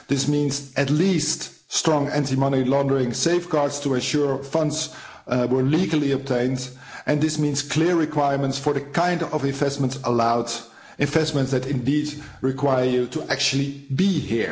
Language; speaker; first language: English; non-native, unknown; Dutch